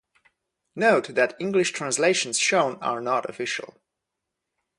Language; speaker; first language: English; non-native, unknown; Polish